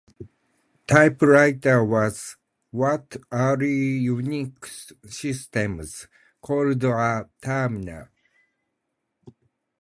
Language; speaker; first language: English; non-native, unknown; Japanese